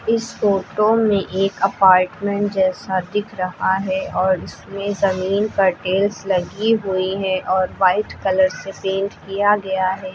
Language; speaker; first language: Hindi; native; Hindi